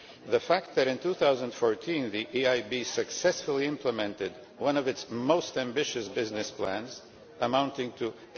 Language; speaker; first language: English; non-native, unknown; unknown